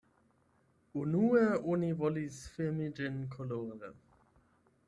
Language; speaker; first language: Esperanto; non-native, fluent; German